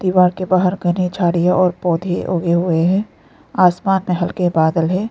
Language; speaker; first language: Hindi; non-native, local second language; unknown